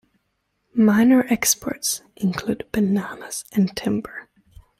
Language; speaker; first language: English; native; English